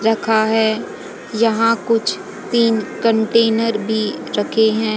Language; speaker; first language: Hindi; native; Hindi